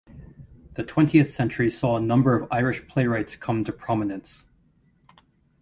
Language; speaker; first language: English; native; English